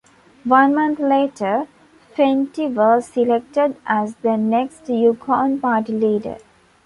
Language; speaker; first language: English; non-native, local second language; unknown